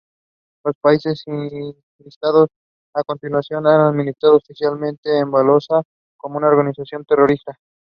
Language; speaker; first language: English; non-native, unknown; Spanish